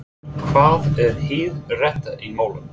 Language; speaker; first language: Icelandic; non-native, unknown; English